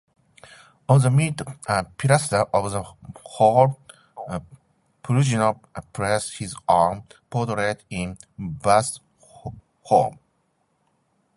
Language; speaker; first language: English; non-native, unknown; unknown